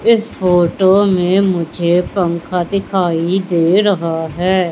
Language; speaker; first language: Hindi; native; Hindi